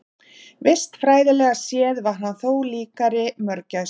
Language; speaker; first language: Icelandic; native; Icelandic